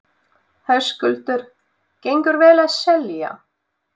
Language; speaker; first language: Icelandic; non-native, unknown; Russian